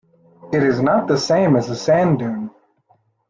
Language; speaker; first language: English; native; English